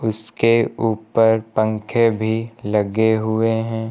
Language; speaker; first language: Hindi; native; Hindi